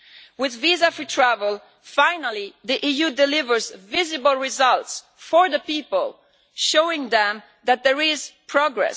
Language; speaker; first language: English; non-native, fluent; Italian